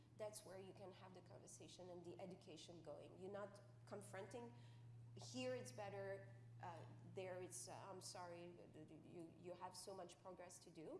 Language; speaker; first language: English; non-native, fluent; French